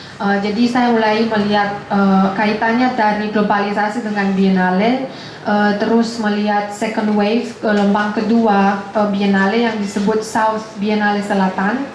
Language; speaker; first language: Indonesian; non-native, fluent; Romanian